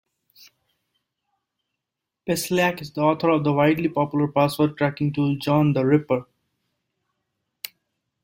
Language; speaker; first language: English; non-native, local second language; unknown